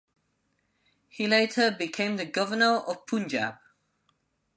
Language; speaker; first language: English; non-native, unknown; Spanish